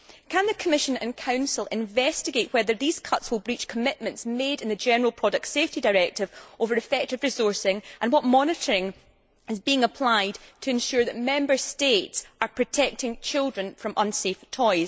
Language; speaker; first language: English; native; English